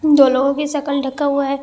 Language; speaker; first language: Hindi; non-native, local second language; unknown